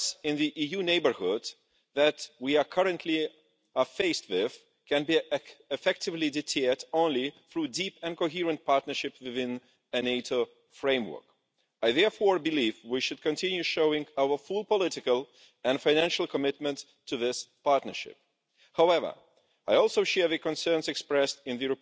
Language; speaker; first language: English; native; English